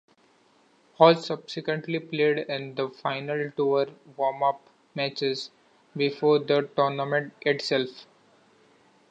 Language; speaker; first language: English; non-native, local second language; Marathi